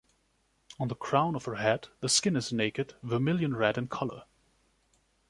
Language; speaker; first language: English; non-native, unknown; German